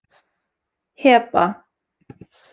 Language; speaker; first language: Icelandic; native; Icelandic